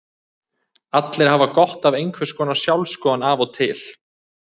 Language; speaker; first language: Icelandic; native; Icelandic